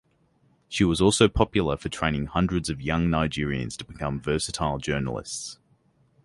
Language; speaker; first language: English; native; English